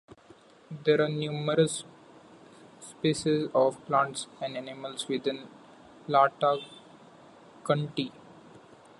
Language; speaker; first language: English; non-native, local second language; Marathi